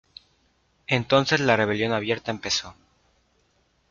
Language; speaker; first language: Spanish; native; Spanish